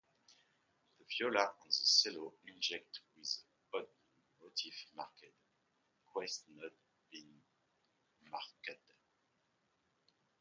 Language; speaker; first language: English; non-native, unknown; French